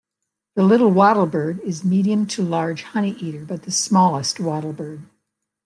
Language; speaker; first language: English; native; English